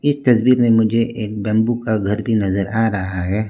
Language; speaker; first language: Hindi; non-native, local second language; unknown